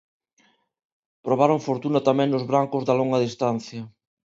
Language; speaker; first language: Galician; non-native, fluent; Spanish